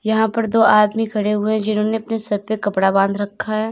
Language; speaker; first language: Hindi; native; Hindi